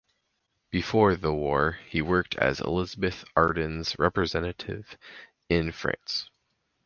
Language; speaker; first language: English; native; English